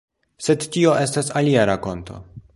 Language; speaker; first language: Esperanto; non-native, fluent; Polish